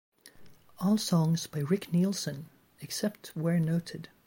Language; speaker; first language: English; native; English